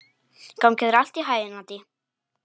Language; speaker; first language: Icelandic; non-native, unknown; Polish